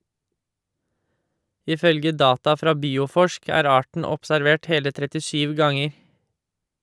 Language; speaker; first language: Norwegian; native; Norwegian